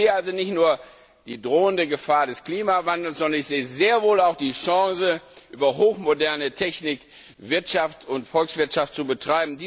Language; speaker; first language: German; non-native, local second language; Luxembourgish